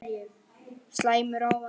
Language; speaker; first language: Icelandic; native; Icelandic